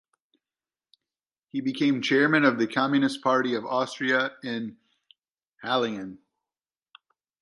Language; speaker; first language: English; native; English